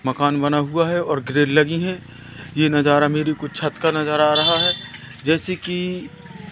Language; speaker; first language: Hindi; native; Hindi